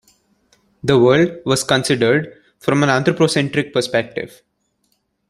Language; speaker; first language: English; non-native, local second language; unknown